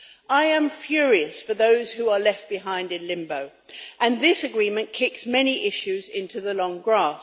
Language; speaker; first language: English; native; English